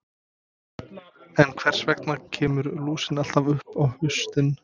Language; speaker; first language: Icelandic; non-native, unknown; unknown